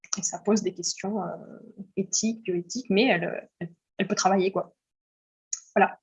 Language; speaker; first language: French; early bilingual, heritage; French